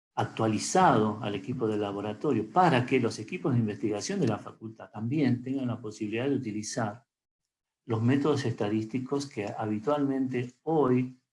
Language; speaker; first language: Spanish; native; Spanish